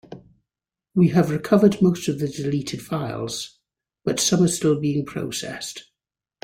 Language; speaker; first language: English; native; English